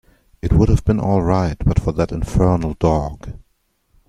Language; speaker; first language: English; non-native, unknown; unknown